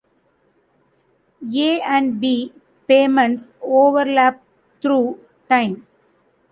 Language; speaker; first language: English; non-native, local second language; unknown